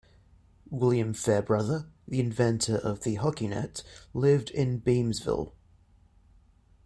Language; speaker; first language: English; native; English